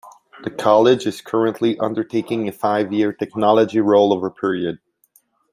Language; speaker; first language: English; non-native, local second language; French